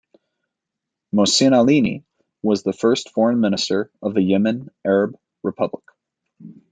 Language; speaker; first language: English; native; English